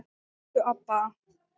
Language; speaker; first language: Icelandic; non-native, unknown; Thai